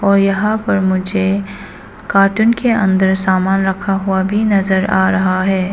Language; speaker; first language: Hindi; early bilingual, other home language; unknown